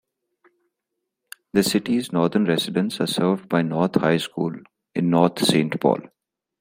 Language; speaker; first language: English; non-native, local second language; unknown